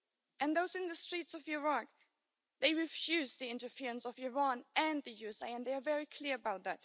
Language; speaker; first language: English; non-native, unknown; German